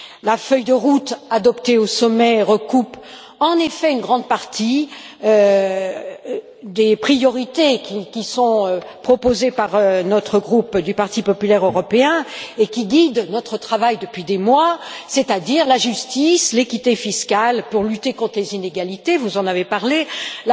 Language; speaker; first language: French; native; French